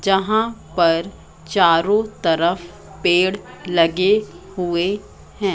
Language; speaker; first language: Hindi; native; Hindi